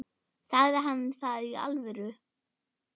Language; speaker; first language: Icelandic; non-native, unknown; German